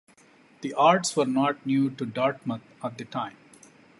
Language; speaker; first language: English; non-native, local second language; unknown